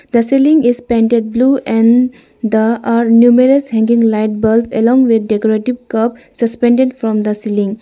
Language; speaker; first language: English; non-native, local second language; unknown